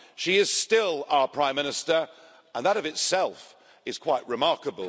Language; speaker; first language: English; native; English